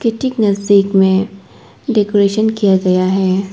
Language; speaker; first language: Hindi; non-native, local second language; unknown